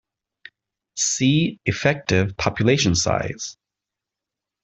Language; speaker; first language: English; native; English